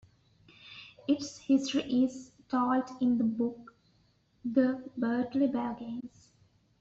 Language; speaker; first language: English; native; English